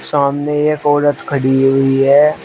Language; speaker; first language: Hindi; native; Hindi